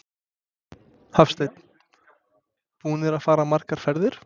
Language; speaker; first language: Icelandic; non-native, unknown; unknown